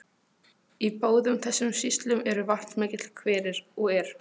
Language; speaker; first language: Icelandic; non-native, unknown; Polish